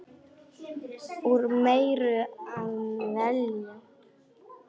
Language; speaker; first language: Icelandic; non-native, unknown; Polish